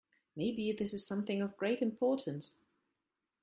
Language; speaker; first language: English; non-native, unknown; German